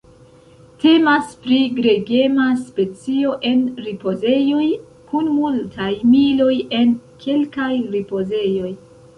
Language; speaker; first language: Esperanto; non-native, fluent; Central Kurdish